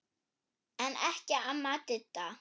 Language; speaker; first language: Icelandic; non-native, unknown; German